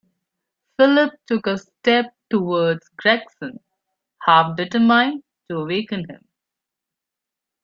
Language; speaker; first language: English; non-native, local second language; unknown